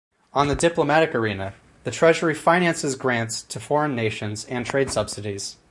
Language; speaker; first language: English; native; English